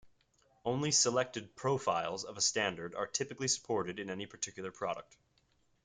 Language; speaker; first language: English; native; English